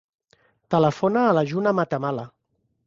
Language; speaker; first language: Catalan; native; Catalan